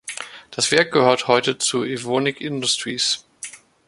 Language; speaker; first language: German; native; German